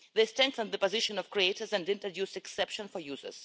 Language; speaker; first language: English; non-native, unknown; Russian